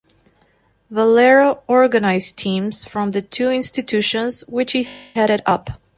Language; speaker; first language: English; non-native, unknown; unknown